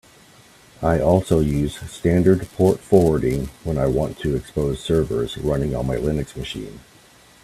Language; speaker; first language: English; native; English